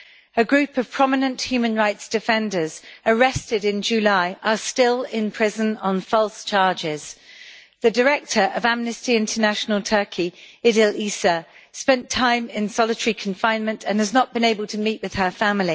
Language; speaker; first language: English; native; English